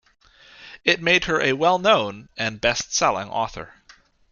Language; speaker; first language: English; native; English